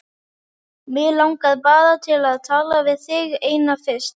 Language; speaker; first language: Icelandic; native; Icelandic